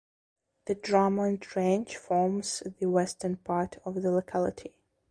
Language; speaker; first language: English; non-native, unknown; Belarusian